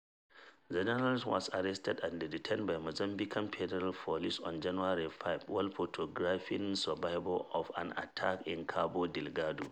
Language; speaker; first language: English; non-native, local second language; Hausa